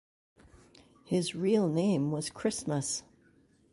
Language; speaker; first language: English; native; English